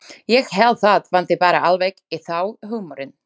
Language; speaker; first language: Icelandic; non-native, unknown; Slovak